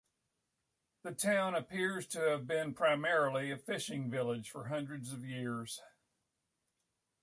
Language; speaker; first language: English; native; English